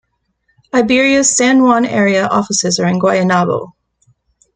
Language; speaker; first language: English; native; English